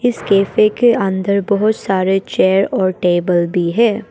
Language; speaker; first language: Hindi; non-native, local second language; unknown